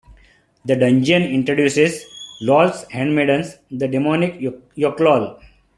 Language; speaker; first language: English; non-native, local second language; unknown